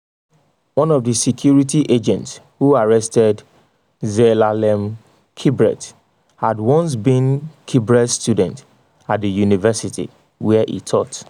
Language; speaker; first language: English; non-native, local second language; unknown